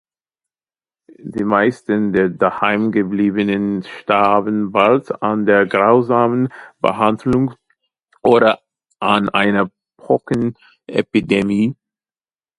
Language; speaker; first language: German; non-native, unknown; English